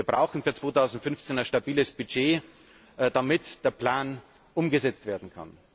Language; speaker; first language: German; native; German